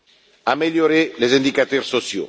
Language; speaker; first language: French; non-native, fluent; Italian